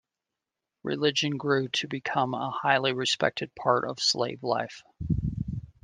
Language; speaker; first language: English; native; English